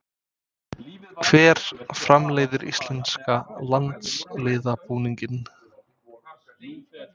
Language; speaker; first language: Icelandic; non-native, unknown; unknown